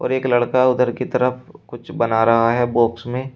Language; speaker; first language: Hindi; native; Hindi